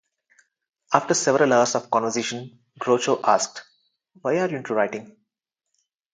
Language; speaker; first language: English; non-native, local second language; Telugu